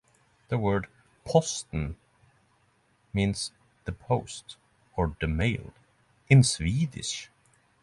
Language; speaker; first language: English; non-native, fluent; Norwegian